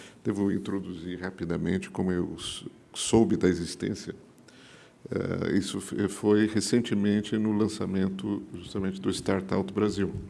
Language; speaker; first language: Portuguese; native; Portuguese